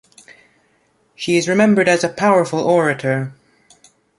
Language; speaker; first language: English; native; English